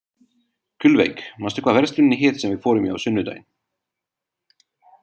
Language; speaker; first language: Icelandic; non-native, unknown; Hungarian